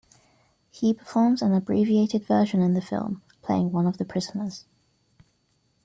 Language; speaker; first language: English; native; English